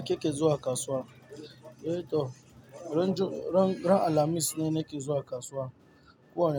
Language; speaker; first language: Hausa; non-native, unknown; Yoruba